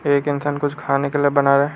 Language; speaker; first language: Hindi; non-native, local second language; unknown